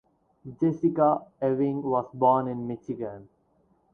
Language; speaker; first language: English; non-native, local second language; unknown